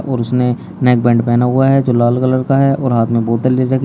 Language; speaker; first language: Hindi; native; Hindi